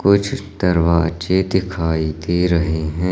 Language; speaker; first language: Hindi; native; Hindi